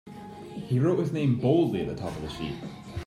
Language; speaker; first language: English; native; English